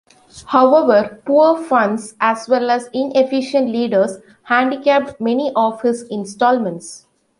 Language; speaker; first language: English; non-native, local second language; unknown